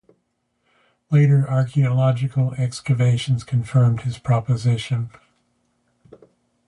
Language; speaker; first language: English; native; English